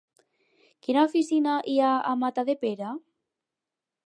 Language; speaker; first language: Catalan; non-native, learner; Spanish